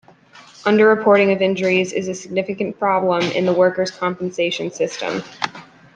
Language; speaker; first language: English; native; English